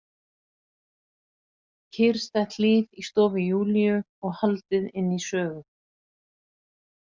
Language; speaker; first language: Icelandic; native; Icelandic